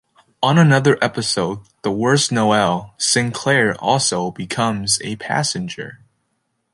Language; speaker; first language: English; native; English